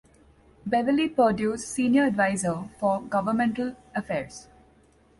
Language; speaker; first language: English; non-native, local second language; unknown